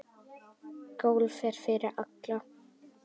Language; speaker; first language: Icelandic; native; Icelandic